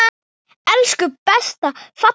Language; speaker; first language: Icelandic; non-native, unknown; Thai